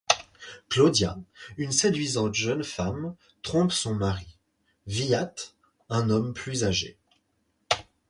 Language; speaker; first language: French; native; French